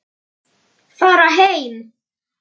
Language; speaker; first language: Icelandic; non-native, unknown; Polish